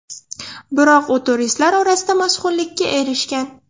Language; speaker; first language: Uzbek; non-native, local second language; Russian